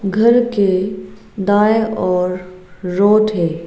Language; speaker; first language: Hindi; non-native, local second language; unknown